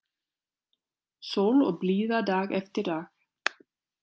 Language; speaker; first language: Icelandic; non-native, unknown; German